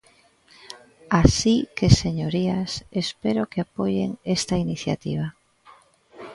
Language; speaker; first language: Galician; native; Galician